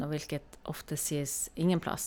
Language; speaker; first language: Norwegian; native; Norwegian